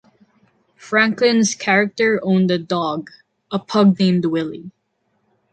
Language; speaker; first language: English; non-native, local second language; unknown